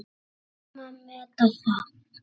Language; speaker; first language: Icelandic; native; Icelandic